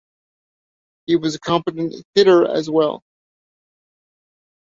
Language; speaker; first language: English; native; English